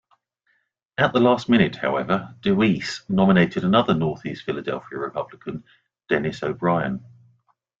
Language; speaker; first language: English; native; English